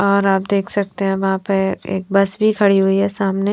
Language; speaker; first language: Hindi; non-native, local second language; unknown